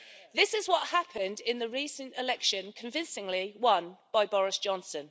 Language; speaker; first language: English; native; English